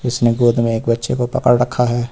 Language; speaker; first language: Hindi; native; Hindi